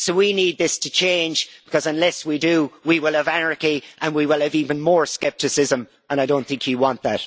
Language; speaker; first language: English; native; English